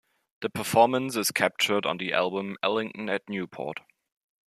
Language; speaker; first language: English; non-native, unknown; German